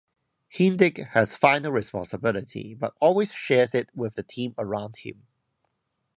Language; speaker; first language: English; non-native, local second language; Cantonese